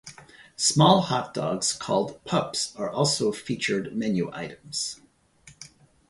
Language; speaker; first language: English; native; English